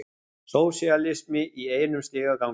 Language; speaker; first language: Icelandic; native; Icelandic